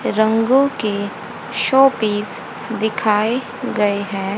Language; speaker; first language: Hindi; native; Hindi